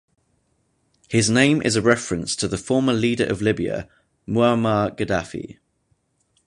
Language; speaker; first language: English; native; English